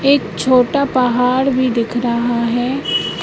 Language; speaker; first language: Hindi; native; Hindi